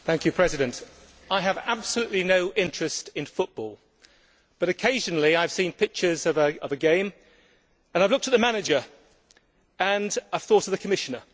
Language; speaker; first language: English; native; English